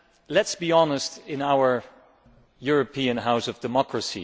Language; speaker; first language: English; non-native, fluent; Dutch